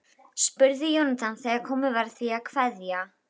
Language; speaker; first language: Icelandic; native; Icelandic